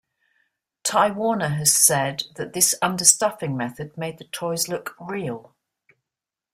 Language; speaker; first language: English; native; English